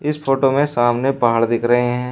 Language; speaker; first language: Hindi; native; Hindi